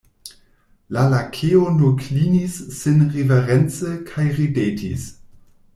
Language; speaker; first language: Esperanto; non-native, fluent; German